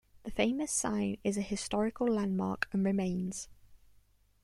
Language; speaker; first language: English; native; English